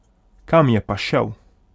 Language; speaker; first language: Slovenian; non-native, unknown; Hungarian